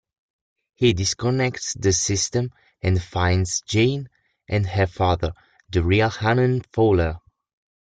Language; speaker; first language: English; non-native, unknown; Italian